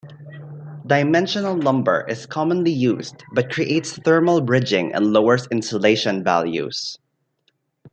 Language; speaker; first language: English; non-native, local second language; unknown